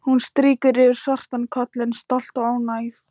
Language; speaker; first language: Icelandic; non-native, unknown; Thai